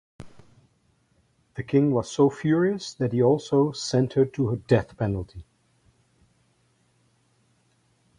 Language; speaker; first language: English; native; English